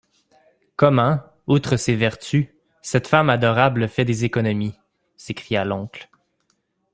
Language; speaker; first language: French; native; French